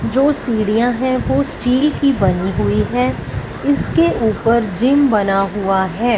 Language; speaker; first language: Hindi; non-native, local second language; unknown